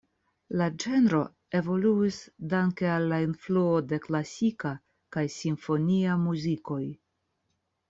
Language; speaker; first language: Esperanto; non-native, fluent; Russian